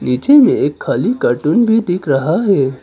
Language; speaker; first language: Hindi; non-native, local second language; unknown